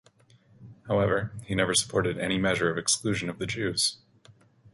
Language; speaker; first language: English; native; English